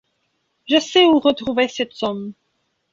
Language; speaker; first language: French; non-native, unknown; Belarusian